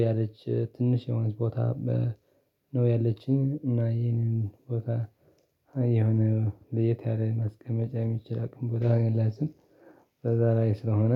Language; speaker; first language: Amharic; non-native, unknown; Tigrinya